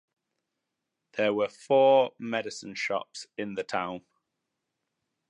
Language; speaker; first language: English; native; English